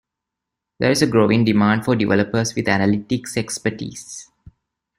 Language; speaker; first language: English; non-native, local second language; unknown